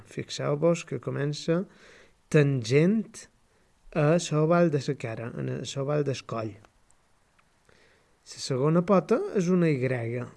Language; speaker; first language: Catalan; native; Catalan